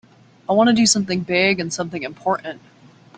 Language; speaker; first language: English; native; English